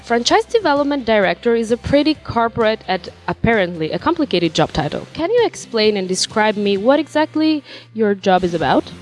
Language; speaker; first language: English; non-native, fluent; Italian